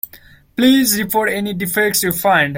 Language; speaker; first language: English; non-native, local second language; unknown